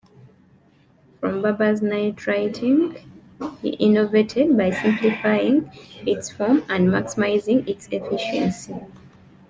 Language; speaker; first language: English; non-native, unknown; Ganda